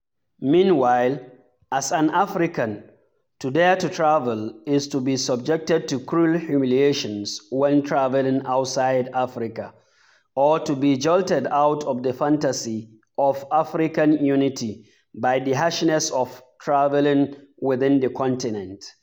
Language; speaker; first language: English; non-native, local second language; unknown